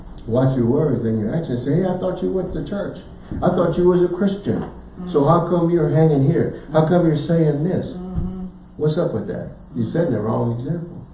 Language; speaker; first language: English; native; English